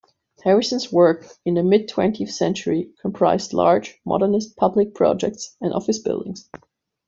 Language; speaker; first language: English; non-native, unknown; German